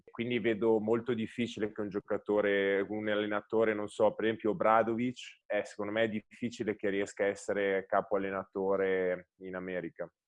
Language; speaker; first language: Italian; native; Italian